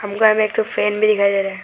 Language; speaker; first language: Hindi; non-native, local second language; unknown